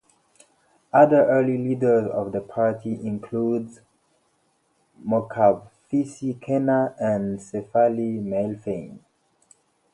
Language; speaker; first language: English; non-native, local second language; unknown